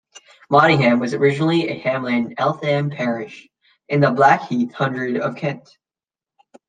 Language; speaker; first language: English; native; English